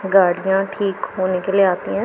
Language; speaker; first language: Hindi; non-native, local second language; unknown